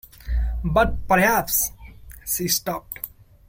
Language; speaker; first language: English; non-native, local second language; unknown